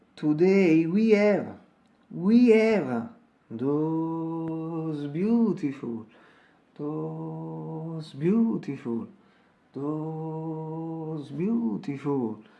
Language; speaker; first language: English; non-native, fluent; Italian